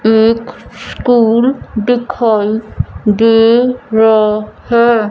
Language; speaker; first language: Hindi; non-native, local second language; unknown